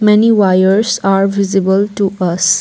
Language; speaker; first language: English; non-native, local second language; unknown